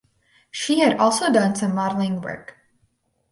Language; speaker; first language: English; native; English